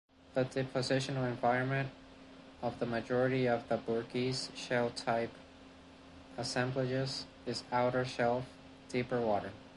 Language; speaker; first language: English; non-native, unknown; Spanish